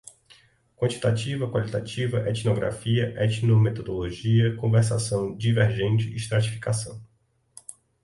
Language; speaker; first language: Portuguese; native; Portuguese